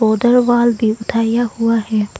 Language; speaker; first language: Hindi; non-native, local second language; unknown